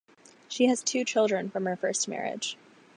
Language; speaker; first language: English; native; English